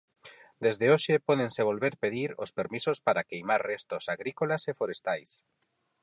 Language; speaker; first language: Galician; non-native, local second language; Spanish